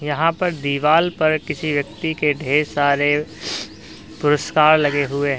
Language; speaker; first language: Hindi; native; Hindi